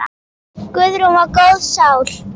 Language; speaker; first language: Icelandic; native; Icelandic